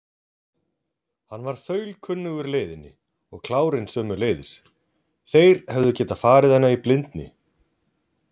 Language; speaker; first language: Icelandic; native; Icelandic